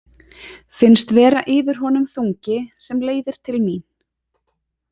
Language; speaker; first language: Icelandic; native; Icelandic